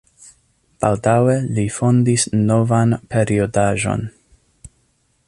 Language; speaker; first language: Esperanto; non-native, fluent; English